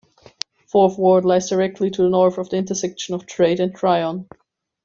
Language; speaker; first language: English; non-native, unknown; German